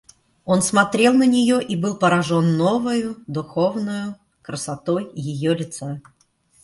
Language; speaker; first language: Russian; native; Russian